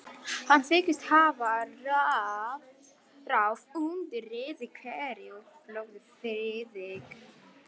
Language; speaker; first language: Icelandic; non-native, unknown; Polish